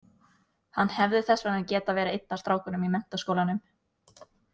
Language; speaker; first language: Icelandic; non-native, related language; Norwegian